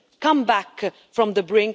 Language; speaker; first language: English; non-native, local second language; Maltese